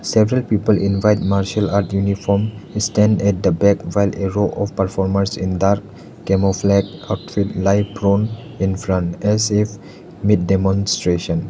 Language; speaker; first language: English; non-native, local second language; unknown